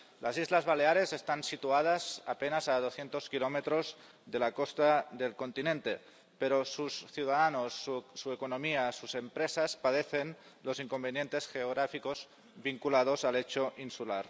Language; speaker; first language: Spanish; non-native, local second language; Catalan